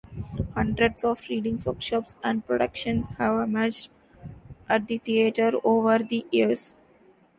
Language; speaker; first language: English; non-native, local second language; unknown